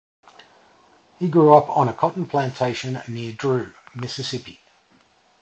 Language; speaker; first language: English; native; English